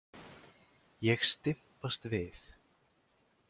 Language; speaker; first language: Icelandic; native; Icelandic